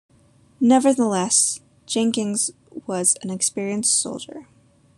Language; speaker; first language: English; native; English